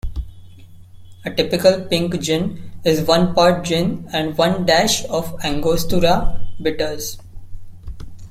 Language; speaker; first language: English; non-native, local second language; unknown